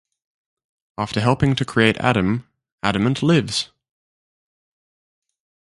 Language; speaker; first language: English; native; English